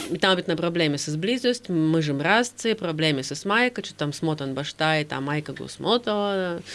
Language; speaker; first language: Bulgarian; non-native, fluent; Russian